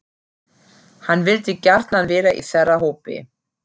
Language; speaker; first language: Icelandic; non-native, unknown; German